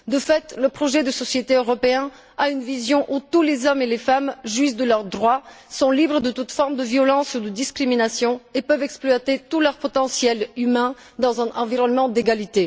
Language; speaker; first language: French; non-native, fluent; Bulgarian